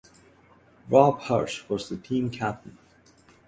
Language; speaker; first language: English; non-native, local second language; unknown